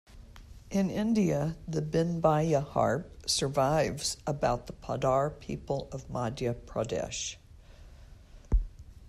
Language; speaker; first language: English; native; English